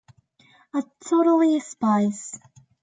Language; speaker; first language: English; native; English